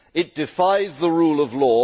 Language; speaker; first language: English; native; English